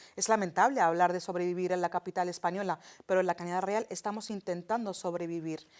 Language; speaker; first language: Spanish; early bilingual, other home language; Arabic